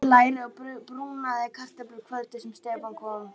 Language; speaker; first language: Icelandic; native; Icelandic